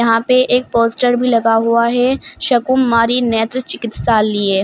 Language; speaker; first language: Hindi; native; Hindi